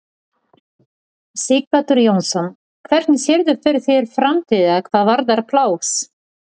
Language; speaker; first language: Icelandic; non-native, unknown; Polish